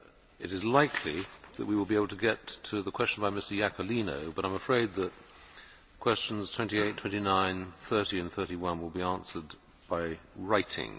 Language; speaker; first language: English; native; English